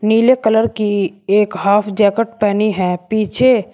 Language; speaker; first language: Hindi; native; Hindi